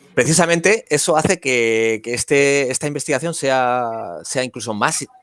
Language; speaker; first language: Spanish; native; Spanish